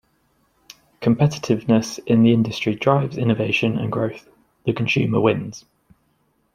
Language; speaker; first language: English; native; English